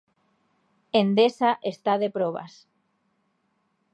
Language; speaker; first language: Galician; native; Galician